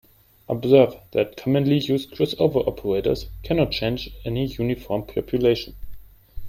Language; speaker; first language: English; non-native, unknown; German